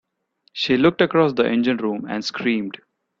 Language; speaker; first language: English; non-native, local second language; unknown